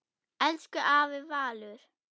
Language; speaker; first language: Icelandic; non-native, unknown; German